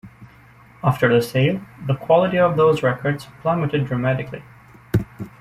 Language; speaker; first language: English; native; English